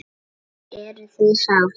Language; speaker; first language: Icelandic; non-native, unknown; Lithuanian